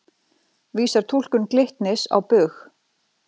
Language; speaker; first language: Icelandic; native; Icelandic